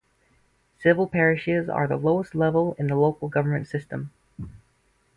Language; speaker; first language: English; native; English